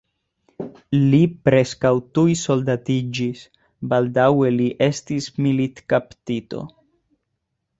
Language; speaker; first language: Esperanto; non-native, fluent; Spanish